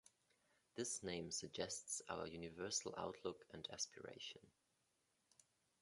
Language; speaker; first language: English; non-native, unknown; German